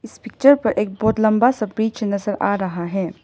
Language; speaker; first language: Hindi; non-native, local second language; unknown